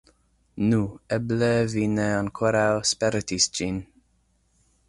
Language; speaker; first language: Esperanto; non-native, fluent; English